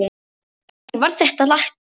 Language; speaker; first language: Icelandic; non-native, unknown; Polish